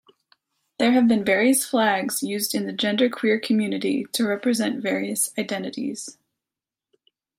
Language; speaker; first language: English; native; English